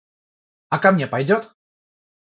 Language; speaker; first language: Russian; non-native, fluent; Georgian